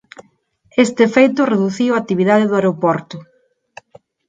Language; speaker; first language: Galician; non-native, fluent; Spanish